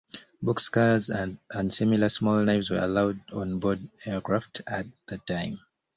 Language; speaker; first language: English; native; English